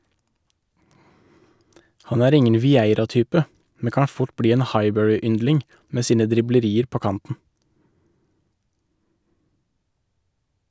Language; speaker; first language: Norwegian; native; Norwegian